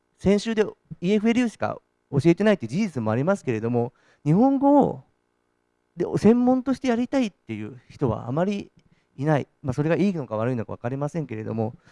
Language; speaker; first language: Japanese; native; Japanese